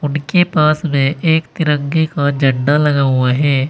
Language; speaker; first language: Hindi; native; Hindi